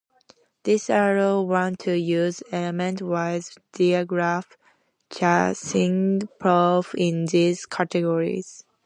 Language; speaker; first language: English; native; English